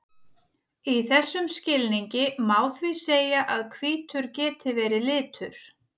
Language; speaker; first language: Icelandic; native; Icelandic